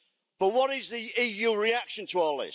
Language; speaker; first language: English; native; English